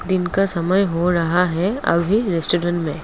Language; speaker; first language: Hindi; non-native, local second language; Assamese